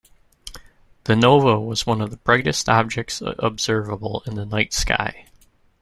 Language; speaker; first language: English; native; English